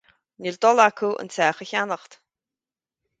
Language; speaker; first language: Irish; native; Irish